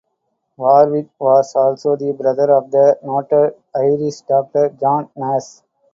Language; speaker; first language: English; non-native, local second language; Tamil